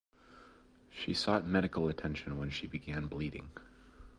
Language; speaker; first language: English; native; English